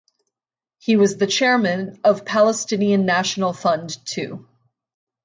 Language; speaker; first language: English; native; English